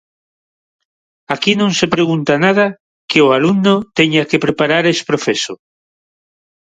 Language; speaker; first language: Galician; non-native, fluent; Spanish